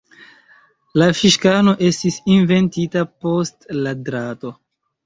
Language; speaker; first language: Esperanto; non-native, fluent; Chinese